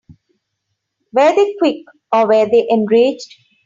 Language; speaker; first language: English; non-native, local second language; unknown